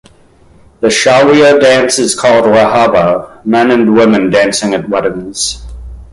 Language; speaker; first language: English; native; English